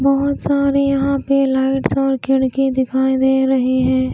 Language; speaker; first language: Hindi; native; Hindi